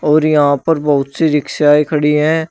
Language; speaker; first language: Hindi; native; Hindi